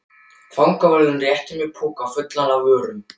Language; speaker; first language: Icelandic; non-native, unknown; German